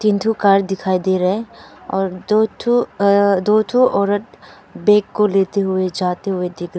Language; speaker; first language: Hindi; non-native, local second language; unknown